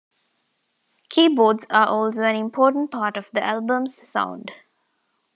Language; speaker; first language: English; non-native, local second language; Tamil